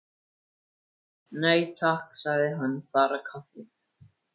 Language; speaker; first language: Icelandic; native; Icelandic